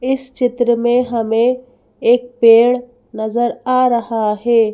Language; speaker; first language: Hindi; native; Hindi